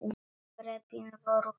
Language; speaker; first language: Icelandic; non-native, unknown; Polish